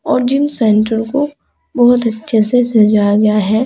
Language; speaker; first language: Hindi; native; Hindi